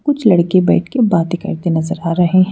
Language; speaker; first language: Hindi; native; Hindi